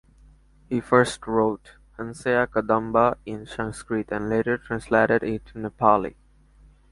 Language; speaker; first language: English; non-native, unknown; Bangla